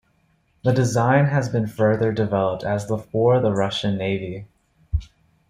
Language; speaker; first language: English; native; English